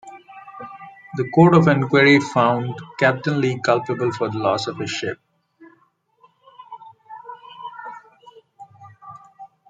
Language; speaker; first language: English; non-native, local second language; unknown